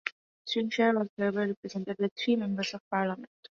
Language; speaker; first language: English; non-native, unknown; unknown